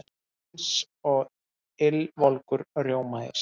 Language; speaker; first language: Icelandic; native; Icelandic